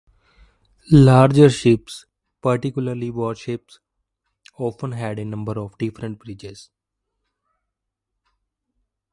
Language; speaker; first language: English; non-native, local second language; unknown